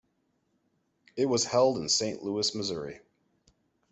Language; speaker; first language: English; native; English